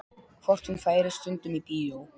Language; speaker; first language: Icelandic; non-native, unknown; Polish